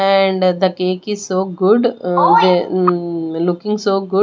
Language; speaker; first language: English; non-native, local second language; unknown